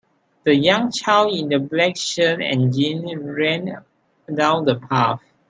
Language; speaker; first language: English; non-native, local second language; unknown